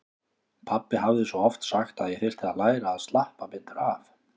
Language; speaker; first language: Icelandic; native; Icelandic